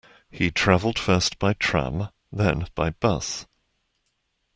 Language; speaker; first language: English; native; English